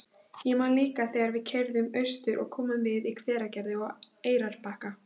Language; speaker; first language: Icelandic; native; Icelandic